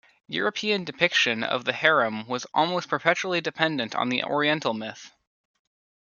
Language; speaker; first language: English; native; English